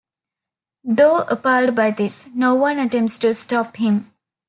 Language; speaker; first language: English; non-native, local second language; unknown